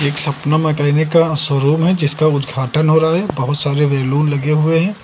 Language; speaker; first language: Hindi; native; Hindi